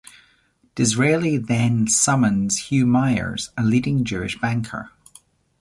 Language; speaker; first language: English; native; English